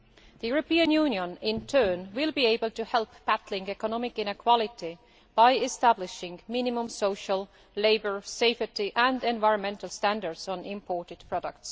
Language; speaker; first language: English; non-native, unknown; Estonian